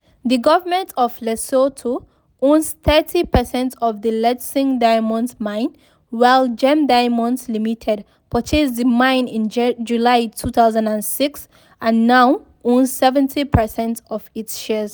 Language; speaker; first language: English; non-native, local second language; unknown